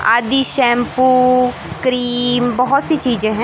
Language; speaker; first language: Hindi; native; Hindi